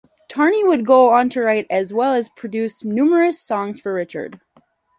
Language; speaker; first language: English; native; English